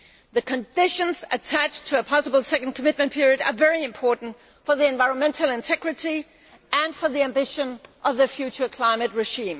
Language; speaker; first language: English; non-native, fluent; Danish